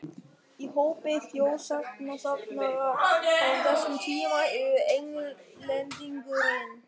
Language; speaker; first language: Icelandic; non-native, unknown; German